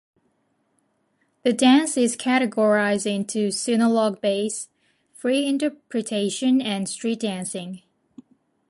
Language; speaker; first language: English; non-native, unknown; Japanese